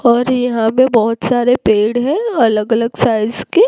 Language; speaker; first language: Hindi; non-native, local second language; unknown